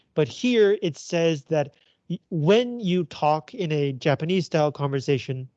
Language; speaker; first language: English; native; English